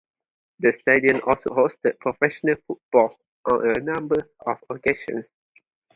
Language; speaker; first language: English; non-native, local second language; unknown